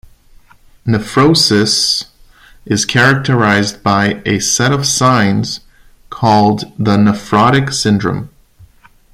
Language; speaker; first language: English; non-native, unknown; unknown